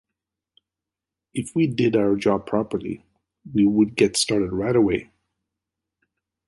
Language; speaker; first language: English; native; English